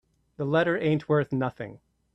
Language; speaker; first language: English; native; English